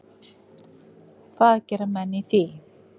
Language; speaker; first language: Icelandic; native; Icelandic